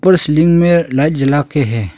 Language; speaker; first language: Hindi; non-native, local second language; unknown